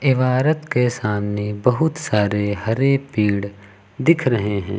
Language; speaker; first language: Hindi; native; Hindi